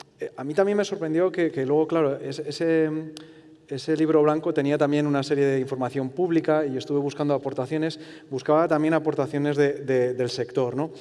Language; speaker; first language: Spanish; non-native, related language; Italian